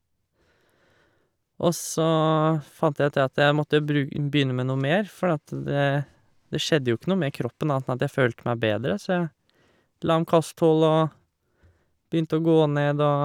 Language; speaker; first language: Norwegian; native; Norwegian